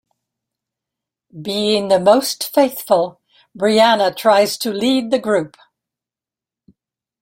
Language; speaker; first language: English; native; English